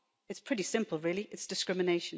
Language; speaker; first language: English; native; English